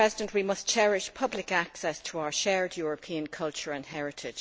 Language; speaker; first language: English; native; English